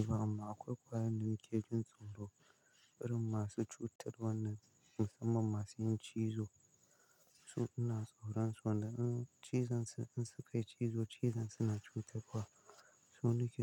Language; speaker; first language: Hausa; native; Hausa